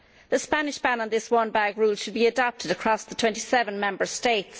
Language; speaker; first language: English; native; English